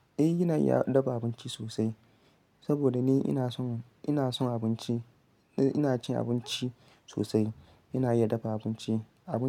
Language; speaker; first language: Hausa; non-native, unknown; Yoruba